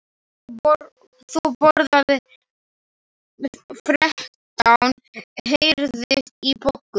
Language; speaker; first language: Icelandic; non-native, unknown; Slovak